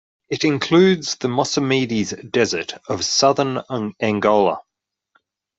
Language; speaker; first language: English; native; English